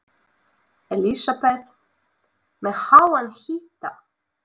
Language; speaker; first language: Icelandic; non-native, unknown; Russian